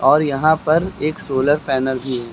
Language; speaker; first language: Hindi; native; Hindi